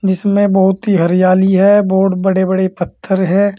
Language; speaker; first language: Hindi; native; Hindi